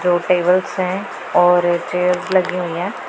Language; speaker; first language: Hindi; non-native, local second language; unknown